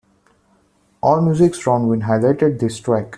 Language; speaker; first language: English; non-native, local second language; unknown